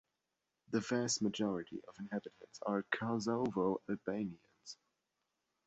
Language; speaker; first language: English; non-native, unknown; German